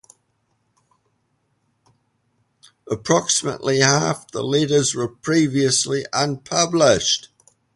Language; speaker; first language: English; native; English